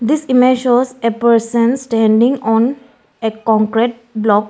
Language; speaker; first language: English; non-native, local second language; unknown